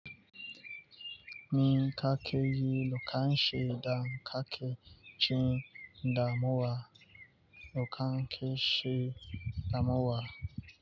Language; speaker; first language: Hausa; non-native, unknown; Yoruba